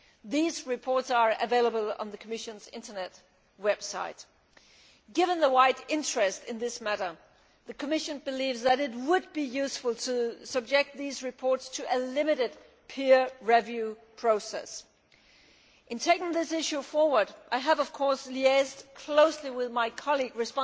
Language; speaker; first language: English; non-native, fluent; Danish